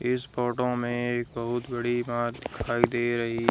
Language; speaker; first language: Hindi; native; Hindi